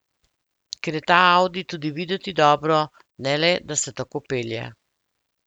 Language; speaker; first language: Slovenian; native; Slovenian